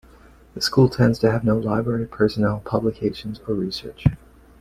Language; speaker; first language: English; native; English